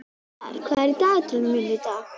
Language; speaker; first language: Icelandic; native; Icelandic